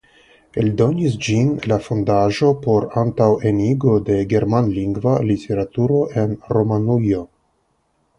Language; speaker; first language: Esperanto; non-native, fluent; Russian